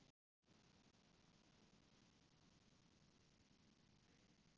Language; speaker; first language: Icelandic; native; Icelandic